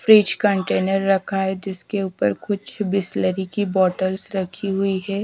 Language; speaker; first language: Hindi; native; Hindi